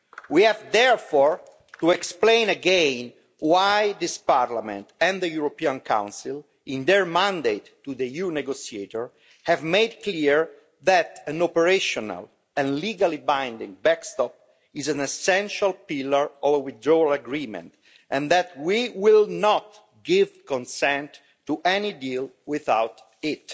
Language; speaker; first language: English; non-native, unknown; Italian